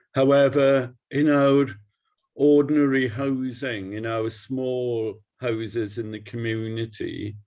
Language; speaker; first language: English; native; English